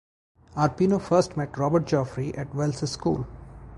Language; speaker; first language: English; non-native, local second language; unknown